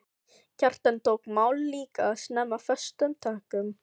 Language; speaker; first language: Icelandic; non-native, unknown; Filipino